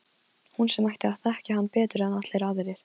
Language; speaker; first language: Icelandic; non-native, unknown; Polish